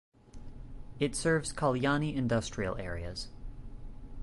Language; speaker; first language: English; native; English